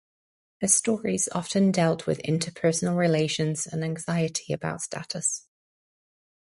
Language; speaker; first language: English; native; English